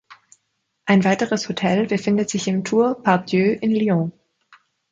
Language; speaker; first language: German; native; German